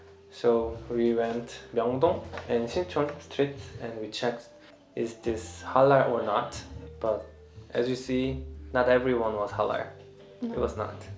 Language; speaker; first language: English; non-native, learner; Korean